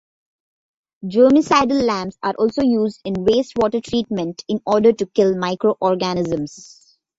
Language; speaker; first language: English; non-native, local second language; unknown